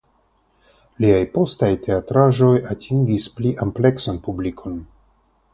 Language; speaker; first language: Esperanto; non-native, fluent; Russian